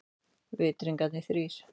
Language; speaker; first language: Icelandic; native; Icelandic